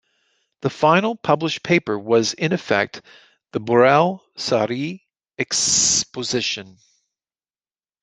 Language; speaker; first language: English; native; English